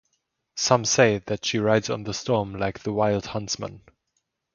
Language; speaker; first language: English; non-native, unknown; German